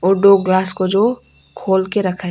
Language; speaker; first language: Hindi; non-native, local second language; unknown